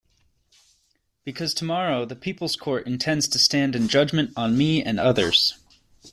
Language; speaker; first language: English; native; English